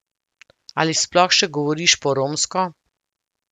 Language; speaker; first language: Slovenian; native; Slovenian